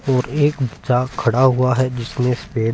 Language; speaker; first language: Hindi; non-native, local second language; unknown